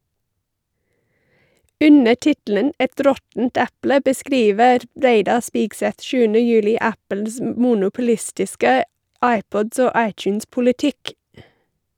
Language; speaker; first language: Norwegian; non-native, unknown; English